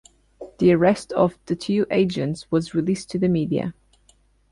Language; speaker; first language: English; non-native, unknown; Portuguese